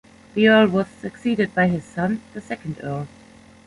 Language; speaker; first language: English; non-native, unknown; German